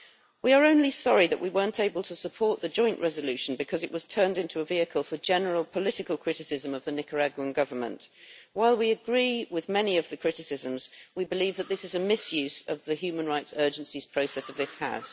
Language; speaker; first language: English; native; English